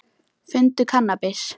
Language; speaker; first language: Icelandic; native; Icelandic